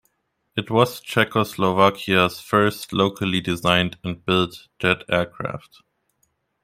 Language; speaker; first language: English; non-native, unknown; German